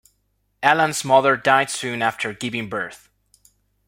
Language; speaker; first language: English; non-native, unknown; Spanish